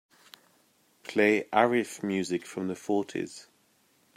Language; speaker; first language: English; native; English